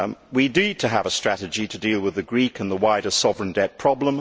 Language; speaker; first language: English; native; English